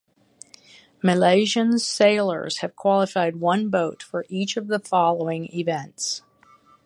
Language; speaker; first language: English; native; English